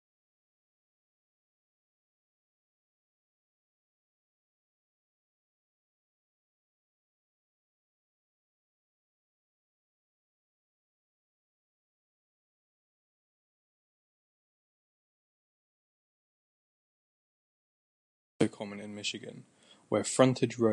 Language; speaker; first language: English; native; English